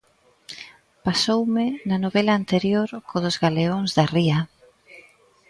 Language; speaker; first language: Galician; native; Galician